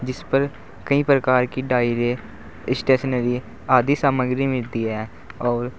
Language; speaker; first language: Hindi; native; Hindi